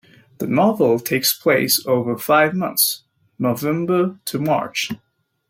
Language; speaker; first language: English; native; English